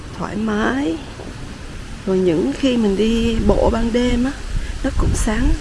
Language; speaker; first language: Vietnamese; early bilingual, heritage; Vietnamese